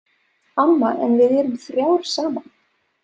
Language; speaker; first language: Icelandic; non-native, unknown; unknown